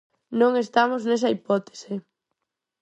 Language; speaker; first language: Galician; non-native, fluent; Spanish